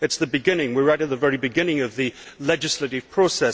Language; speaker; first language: English; native; English